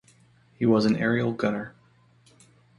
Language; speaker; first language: English; native; English